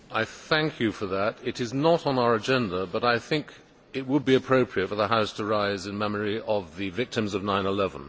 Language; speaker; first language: English; native; English